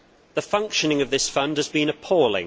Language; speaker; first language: English; native; English